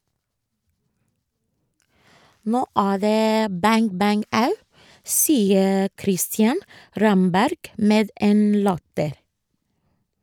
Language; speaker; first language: Norwegian; non-native, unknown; Ga